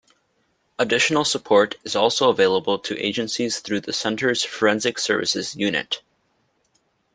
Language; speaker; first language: English; native; English